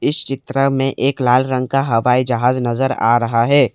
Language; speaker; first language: Hindi; non-native, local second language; Assamese